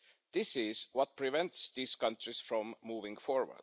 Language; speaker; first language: English; non-native, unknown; Estonian